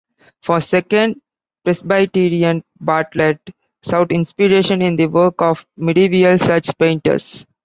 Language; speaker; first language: English; non-native, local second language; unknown